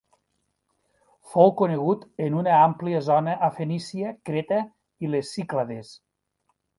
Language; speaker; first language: Catalan; native; Catalan